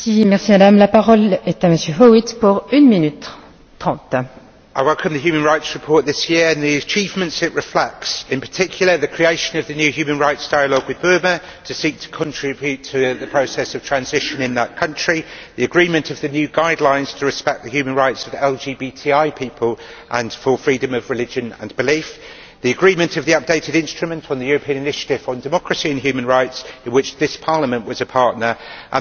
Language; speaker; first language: English; native; English